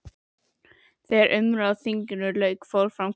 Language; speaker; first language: Icelandic; native; Icelandic